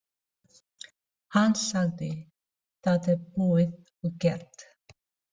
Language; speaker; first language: Icelandic; non-native, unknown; Filipino